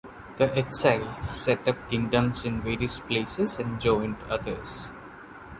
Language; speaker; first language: English; non-native, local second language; Malayalam